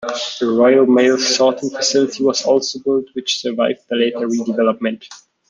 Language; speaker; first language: English; non-native, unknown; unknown